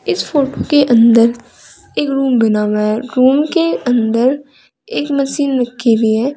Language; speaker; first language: Hindi; native; Hindi